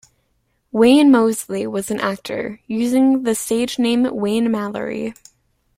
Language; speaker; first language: English; native; English